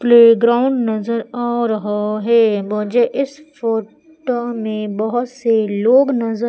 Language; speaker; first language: Hindi; native; Hindi